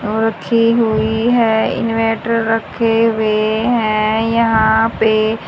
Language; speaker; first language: Hindi; native; Hindi